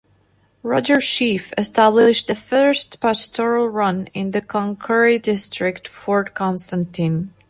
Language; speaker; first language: English; non-native, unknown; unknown